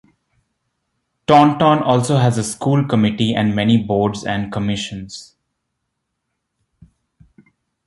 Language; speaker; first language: English; non-native, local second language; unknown